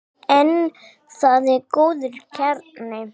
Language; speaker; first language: Icelandic; non-native, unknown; English